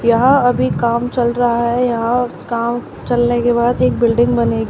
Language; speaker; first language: Hindi; native; Hindi